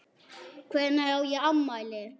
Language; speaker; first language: Icelandic; non-native, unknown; German